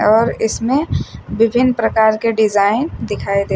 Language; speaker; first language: Hindi; native; Hindi